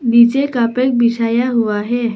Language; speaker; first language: Hindi; non-native, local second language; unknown